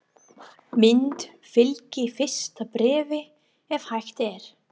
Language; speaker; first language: Icelandic; non-native, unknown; English